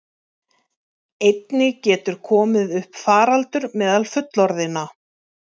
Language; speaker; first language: Icelandic; native; Icelandic